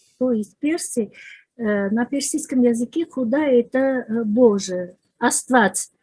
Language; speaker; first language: Russian; non-native, local second language; Azerbaijani